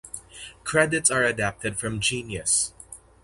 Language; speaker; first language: English; non-native, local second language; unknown